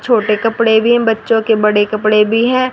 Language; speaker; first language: Hindi; native; Hindi